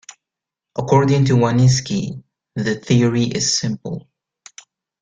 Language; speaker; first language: English; native; English